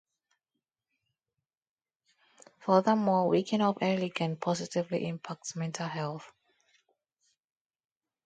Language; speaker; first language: English; non-native, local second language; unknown